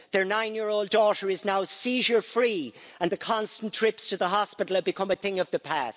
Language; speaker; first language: English; native; English